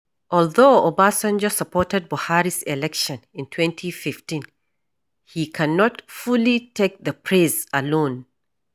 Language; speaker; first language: English; non-native, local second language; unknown